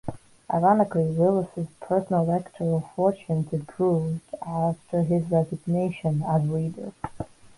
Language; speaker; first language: English; non-native, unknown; Russian